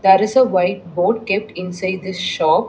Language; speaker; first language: English; non-native, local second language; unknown